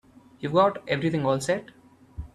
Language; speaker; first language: English; non-native, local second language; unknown